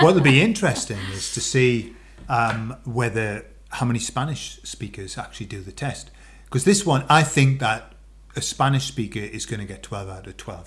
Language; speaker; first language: English; native; English